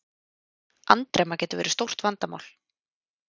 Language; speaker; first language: Icelandic; native; Icelandic